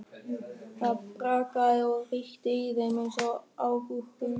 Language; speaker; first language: Icelandic; non-native, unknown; German